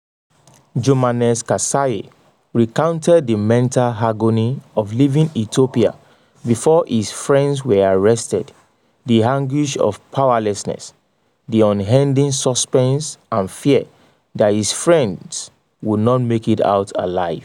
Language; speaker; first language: English; non-native, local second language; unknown